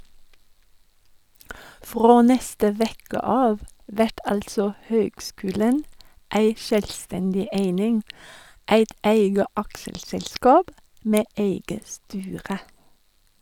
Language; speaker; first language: Norwegian; non-native, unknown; German